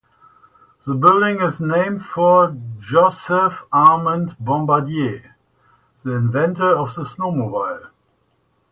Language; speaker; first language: English; native; English